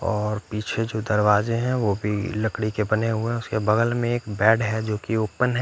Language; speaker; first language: Hindi; non-native, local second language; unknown